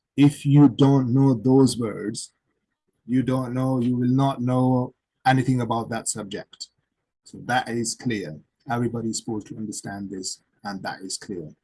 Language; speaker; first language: English; non-native, local second language; Urdu